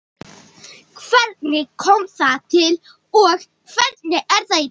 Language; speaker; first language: Icelandic; native; Icelandic